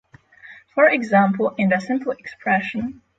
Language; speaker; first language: English; non-native, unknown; Polish